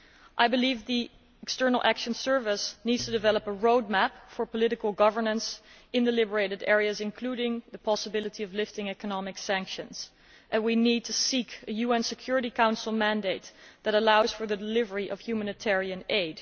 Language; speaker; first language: English; non-native, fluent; Dutch